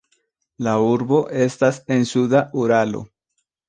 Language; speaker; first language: Esperanto; non-native, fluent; Spanish